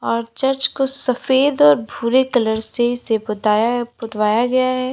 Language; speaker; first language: Hindi; native; Hindi